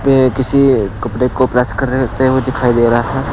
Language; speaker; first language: Hindi; non-native, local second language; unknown